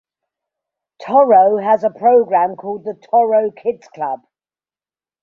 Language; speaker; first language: English; native; English